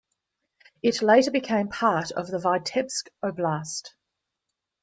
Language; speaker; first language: English; native; English